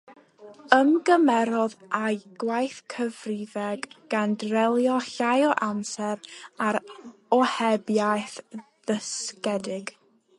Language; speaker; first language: Welsh; native; Welsh